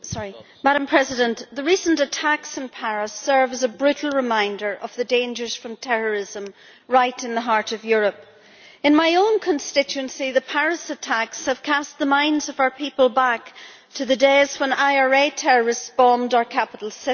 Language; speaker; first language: English; native; English